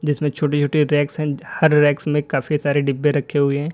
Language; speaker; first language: Hindi; native; Hindi